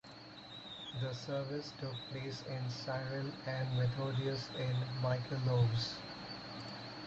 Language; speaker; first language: English; non-native, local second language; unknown